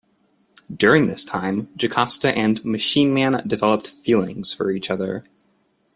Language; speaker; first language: English; native; English